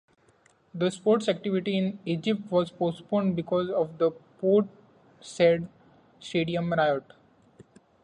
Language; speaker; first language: English; non-native, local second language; Marathi